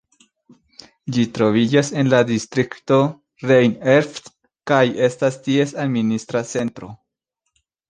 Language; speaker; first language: Esperanto; non-native, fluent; Spanish